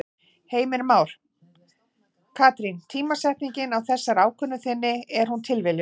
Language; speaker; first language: Icelandic; native; Icelandic